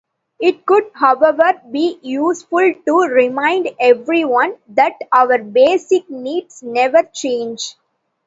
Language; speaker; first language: English; non-native, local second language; Tamil